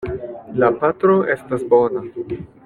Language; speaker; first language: Esperanto; non-native, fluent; French